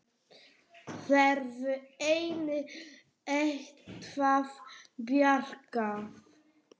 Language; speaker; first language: Icelandic; non-native, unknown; Polish